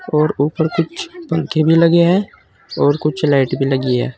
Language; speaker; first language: Hindi; native; Hindi